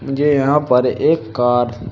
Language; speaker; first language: Hindi; native; Hindi